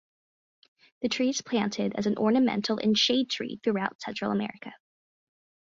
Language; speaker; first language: English; native; English